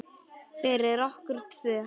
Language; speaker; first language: Icelandic; non-native, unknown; Polish